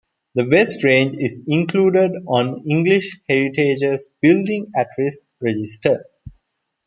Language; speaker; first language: English; non-native, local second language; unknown